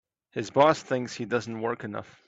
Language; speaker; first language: English; native; English